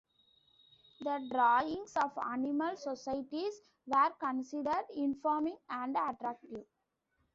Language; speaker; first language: English; non-native, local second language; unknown